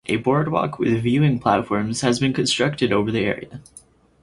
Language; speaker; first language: English; native; English